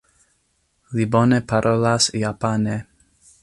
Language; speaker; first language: Esperanto; non-native, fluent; English